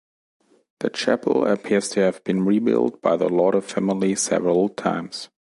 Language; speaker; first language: English; non-native, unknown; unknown